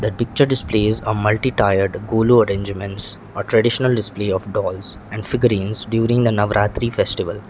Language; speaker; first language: English; non-native, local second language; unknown